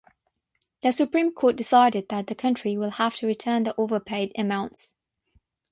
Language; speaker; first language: English; non-native, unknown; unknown